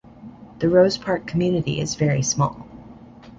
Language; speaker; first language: English; native; English